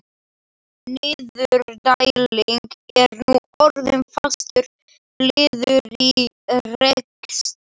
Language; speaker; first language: Icelandic; non-native, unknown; Slovak